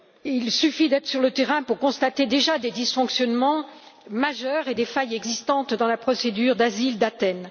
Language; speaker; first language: French; native; French